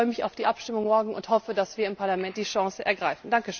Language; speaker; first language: German; native; German